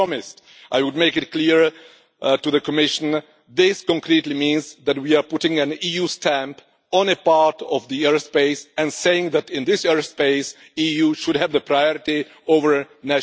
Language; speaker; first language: English; non-native, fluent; Czech